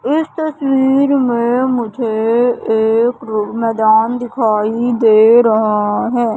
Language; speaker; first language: Hindi; native; Hindi